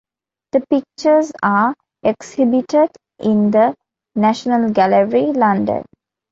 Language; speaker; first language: English; non-native, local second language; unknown